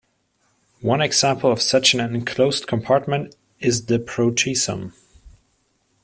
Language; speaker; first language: English; non-native, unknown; German